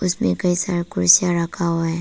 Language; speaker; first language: Hindi; non-native, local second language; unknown